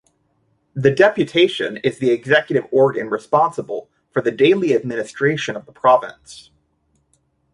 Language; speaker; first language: English; native; English